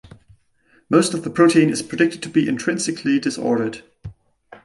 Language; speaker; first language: English; non-native, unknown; German